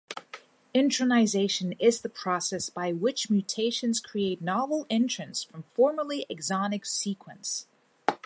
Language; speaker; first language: English; non-native, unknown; Thai